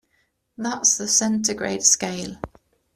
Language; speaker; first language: English; native; English